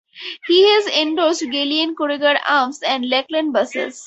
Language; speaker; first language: English; native; English